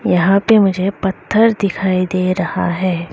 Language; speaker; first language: Hindi; non-native, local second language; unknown